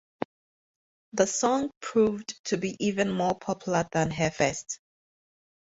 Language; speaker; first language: English; native; English